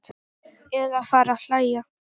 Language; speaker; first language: Icelandic; non-native, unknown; English